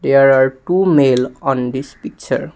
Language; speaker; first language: English; non-native, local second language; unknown